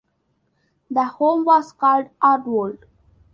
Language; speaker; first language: English; non-native, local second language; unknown